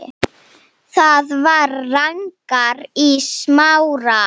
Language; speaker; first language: Icelandic; non-native, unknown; Slovenian